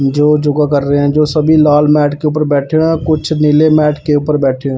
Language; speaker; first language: Hindi; non-native, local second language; Punjabi